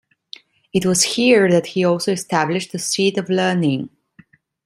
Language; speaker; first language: English; non-native, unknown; Italian